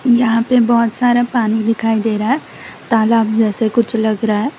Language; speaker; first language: Hindi; non-native, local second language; Gujarati